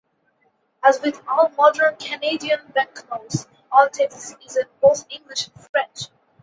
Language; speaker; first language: English; non-native, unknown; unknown